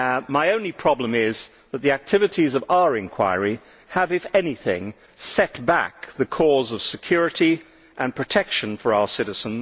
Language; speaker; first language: English; native; English